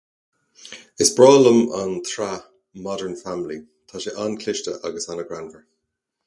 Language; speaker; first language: Irish; native; Irish